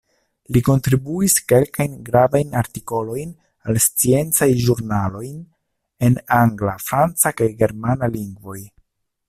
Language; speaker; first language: Esperanto; non-native, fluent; Italian